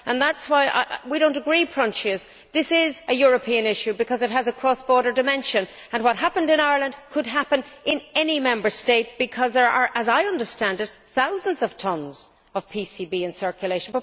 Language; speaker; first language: English; native; English